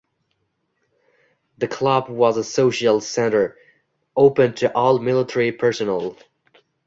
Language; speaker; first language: English; non-native, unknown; Uzbek